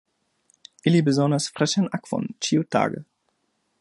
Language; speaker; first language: Esperanto; non-native, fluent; German